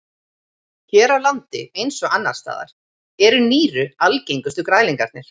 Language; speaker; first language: Icelandic; native; Icelandic